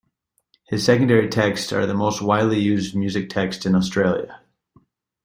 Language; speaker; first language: English; native; English